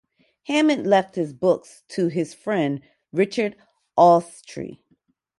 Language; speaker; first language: English; native; English